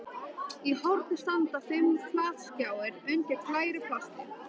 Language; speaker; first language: Icelandic; native; Icelandic